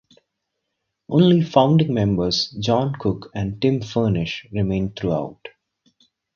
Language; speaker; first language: English; non-native, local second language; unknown